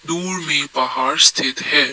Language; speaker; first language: Hindi; non-native, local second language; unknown